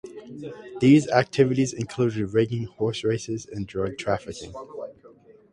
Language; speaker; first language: English; native; English